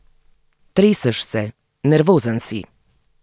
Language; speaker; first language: Slovenian; native; Slovenian